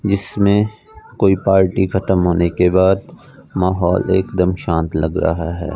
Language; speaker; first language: Hindi; non-native, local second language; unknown